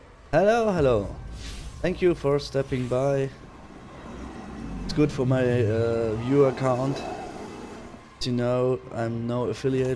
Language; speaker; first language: English; non-native, fluent; German